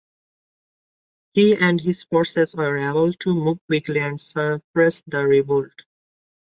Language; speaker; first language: English; non-native, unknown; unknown